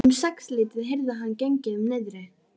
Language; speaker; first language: Icelandic; native; Icelandic